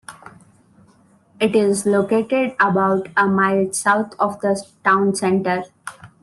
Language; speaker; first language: English; non-native, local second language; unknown